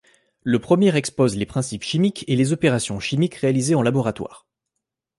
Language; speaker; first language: French; native; French